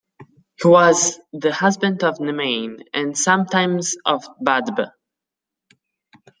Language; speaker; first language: English; non-native, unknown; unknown